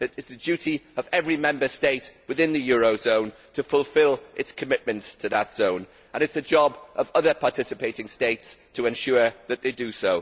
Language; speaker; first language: English; native; English